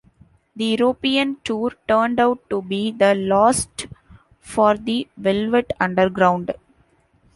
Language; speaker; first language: English; non-native, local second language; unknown